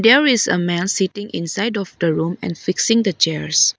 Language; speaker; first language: English; non-native, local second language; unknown